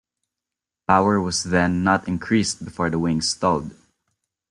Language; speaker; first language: English; non-native, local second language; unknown